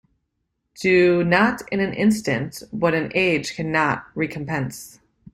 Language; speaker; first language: English; native; English